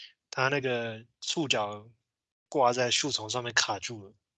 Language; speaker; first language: Chinese; native; Chinese